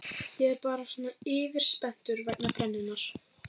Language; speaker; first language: Icelandic; native; Icelandic